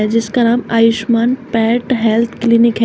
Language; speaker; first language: Hindi; native; Hindi